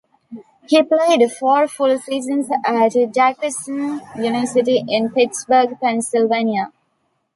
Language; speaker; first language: English; non-native, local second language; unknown